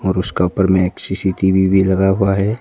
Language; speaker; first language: Hindi; non-native, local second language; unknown